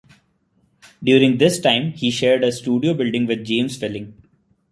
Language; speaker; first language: English; non-native, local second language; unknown